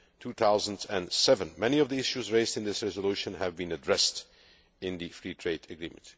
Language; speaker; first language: English; non-native, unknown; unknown